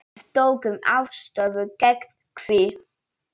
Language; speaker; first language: Icelandic; non-native, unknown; Polish